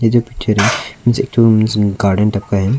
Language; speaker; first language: Hindi; non-native, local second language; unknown